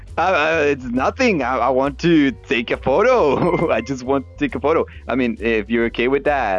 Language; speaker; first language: English; non-native, learner; Spanish